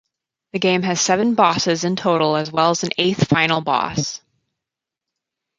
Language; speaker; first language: English; native; English